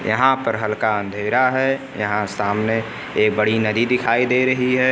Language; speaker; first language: Hindi; native; Hindi